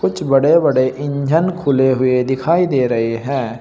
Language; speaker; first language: Hindi; native; Hindi